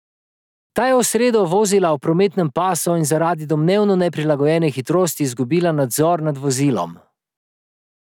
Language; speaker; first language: Slovenian; native; Slovenian